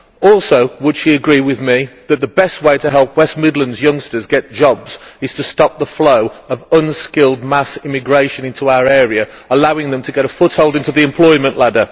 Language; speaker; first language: English; native; English